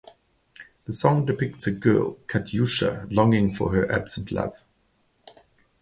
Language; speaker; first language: English; native; English